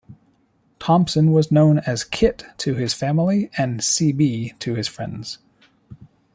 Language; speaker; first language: English; native; English